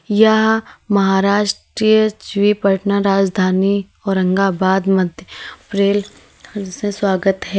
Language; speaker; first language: Hindi; native; Hindi